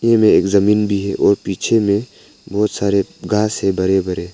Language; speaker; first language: Hindi; non-native, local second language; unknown